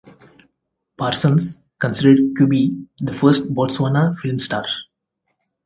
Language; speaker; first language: English; non-native, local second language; Telugu